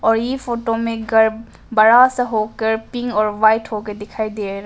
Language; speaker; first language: Hindi; non-native, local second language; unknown